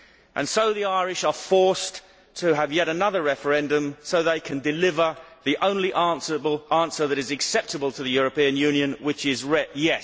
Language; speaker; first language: English; native; English